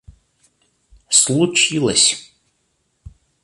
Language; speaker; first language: Russian; native; Russian